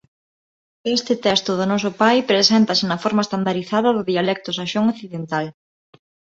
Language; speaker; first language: Galician; non-native, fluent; Spanish